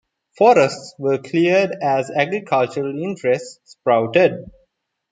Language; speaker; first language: English; non-native, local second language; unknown